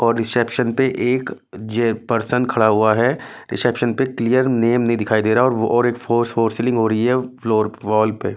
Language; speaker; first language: Hindi; native; Hindi